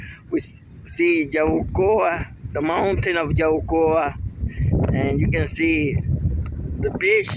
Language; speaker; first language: English; non-native, fluent; Spanish